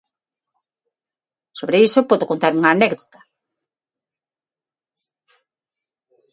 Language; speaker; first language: Galician; non-native, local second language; Spanish